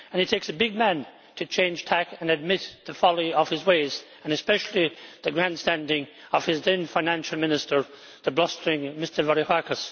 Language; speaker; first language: English; native; English